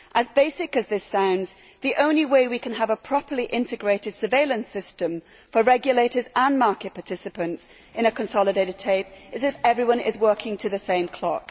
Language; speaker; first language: English; native; English